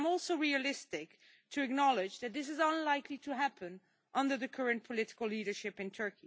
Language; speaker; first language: English; non-native, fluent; Dutch